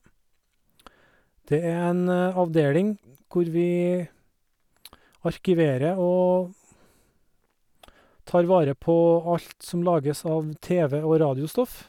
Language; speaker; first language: Norwegian; native; Norwegian